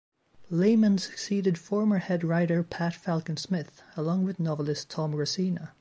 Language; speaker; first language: English; native; English